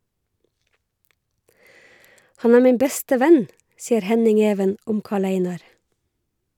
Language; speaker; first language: Norwegian; native; Norwegian